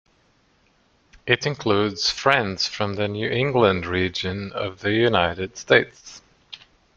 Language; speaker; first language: English; non-native, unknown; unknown